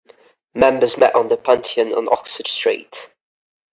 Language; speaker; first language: English; native; English